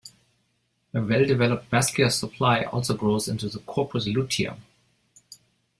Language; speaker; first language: English; non-native, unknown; German